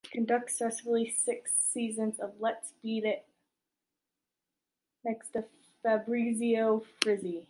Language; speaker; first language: English; native; English